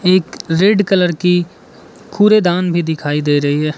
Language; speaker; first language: Hindi; early bilingual, other home language; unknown